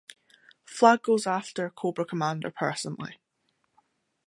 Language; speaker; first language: English; native; English